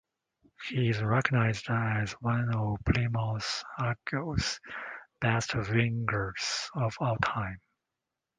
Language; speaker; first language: English; non-native, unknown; Chinese